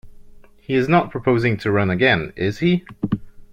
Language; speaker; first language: English; non-native, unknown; French